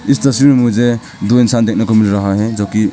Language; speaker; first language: Hindi; non-native, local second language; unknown